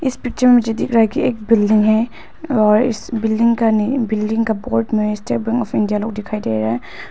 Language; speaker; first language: Hindi; non-native, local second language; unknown